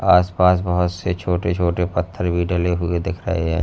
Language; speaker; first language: Hindi; native; Hindi